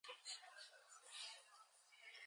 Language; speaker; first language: English; native; English